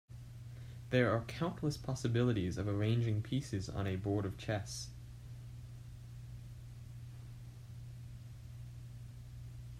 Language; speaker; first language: English; native; English